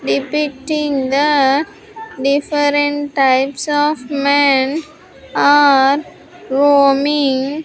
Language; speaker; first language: English; non-native, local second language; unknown